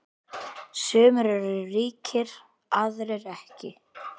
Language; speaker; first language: Icelandic; native; Icelandic